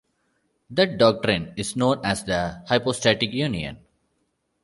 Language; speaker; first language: English; non-native, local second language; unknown